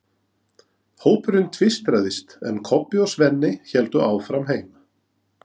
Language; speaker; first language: Icelandic; non-native, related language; Norwegian